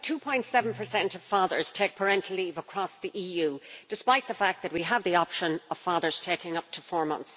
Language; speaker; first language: English; native; English